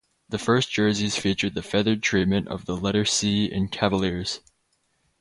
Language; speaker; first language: English; native; English